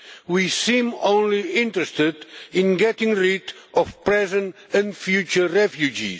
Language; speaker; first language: English; non-native, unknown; Catalan